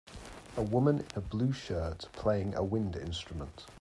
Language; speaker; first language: English; native; English